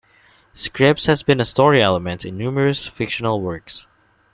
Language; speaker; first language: English; non-native, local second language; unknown